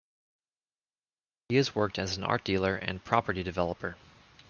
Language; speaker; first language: English; native; English